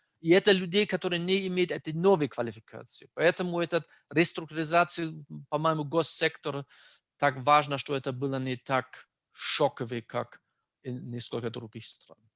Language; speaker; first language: Russian; non-native, fluent; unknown